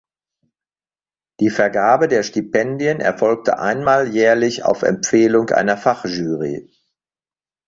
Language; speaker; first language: German; native; German